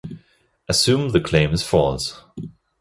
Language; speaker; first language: English; non-native, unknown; German